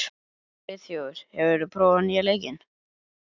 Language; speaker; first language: Icelandic; native; Icelandic